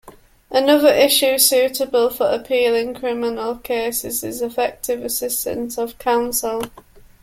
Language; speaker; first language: English; native; English